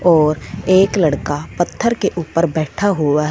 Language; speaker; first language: Hindi; non-native, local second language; Punjabi